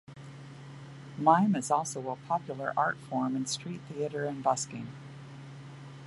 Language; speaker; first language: English; native; English